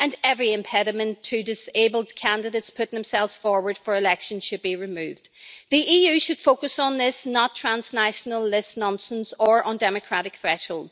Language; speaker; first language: English; native; English